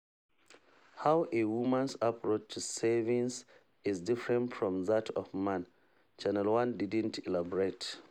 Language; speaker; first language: English; non-native, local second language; Hausa